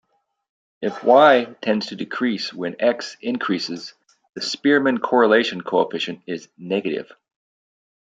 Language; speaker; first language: English; native; English